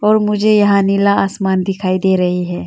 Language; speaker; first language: Hindi; non-native, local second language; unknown